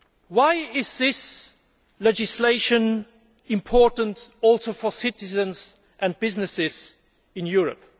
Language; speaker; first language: English; non-native, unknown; German